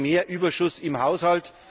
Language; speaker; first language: German; native; German